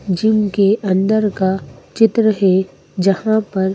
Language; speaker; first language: Hindi; native; Hindi